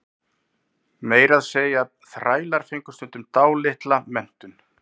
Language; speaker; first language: Icelandic; native; Icelandic